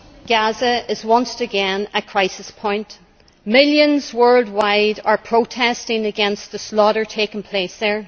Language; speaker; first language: English; native; English